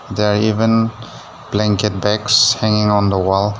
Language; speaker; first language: English; non-native, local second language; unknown